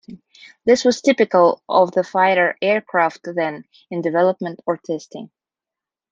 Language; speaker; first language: English; non-native, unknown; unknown